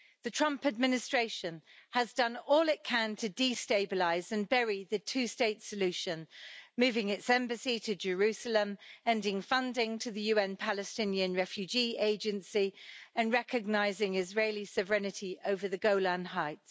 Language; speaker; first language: English; native; English